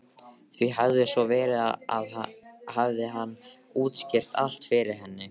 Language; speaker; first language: Icelandic; native; Icelandic